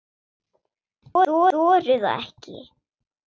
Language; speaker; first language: Icelandic; non-native, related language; Swedish